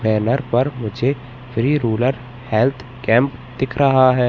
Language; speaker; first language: Hindi; native; Hindi